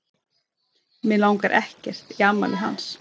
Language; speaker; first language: Icelandic; non-native, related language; Swedish